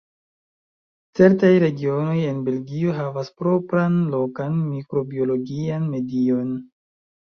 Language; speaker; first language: Esperanto; non-native, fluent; Chinese